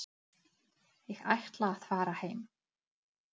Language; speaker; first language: Icelandic; non-native, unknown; Czech